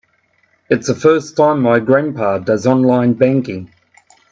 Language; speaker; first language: English; native; English